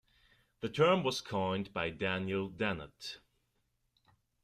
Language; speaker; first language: English; non-native, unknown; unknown